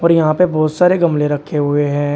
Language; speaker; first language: Hindi; native; Hindi